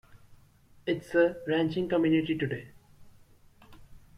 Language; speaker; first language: English; non-native, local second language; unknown